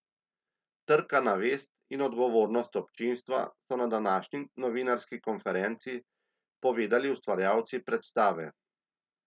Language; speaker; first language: Slovenian; native; Slovenian